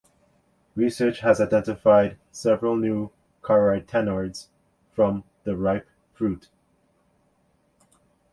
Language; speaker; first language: English; native; English